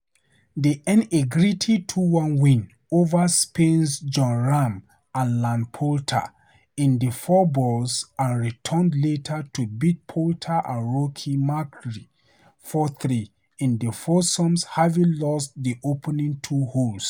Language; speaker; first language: English; non-native, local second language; Hausa